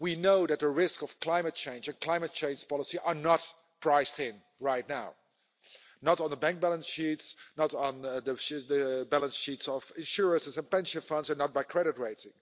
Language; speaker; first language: English; non-native, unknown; Dutch